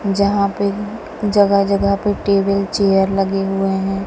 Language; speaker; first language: Hindi; non-native, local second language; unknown